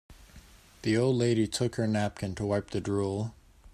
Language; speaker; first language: English; native; English